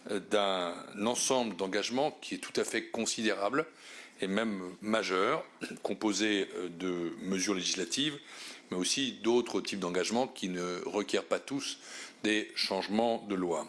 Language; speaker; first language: French; native; French